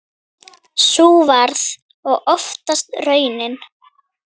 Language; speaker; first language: Icelandic; native; Icelandic